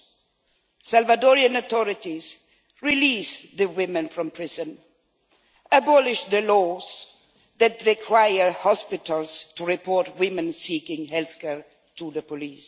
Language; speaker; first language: English; non-native, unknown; Swedish